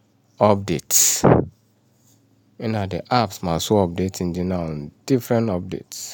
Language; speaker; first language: Hausa; non-native, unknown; Yoruba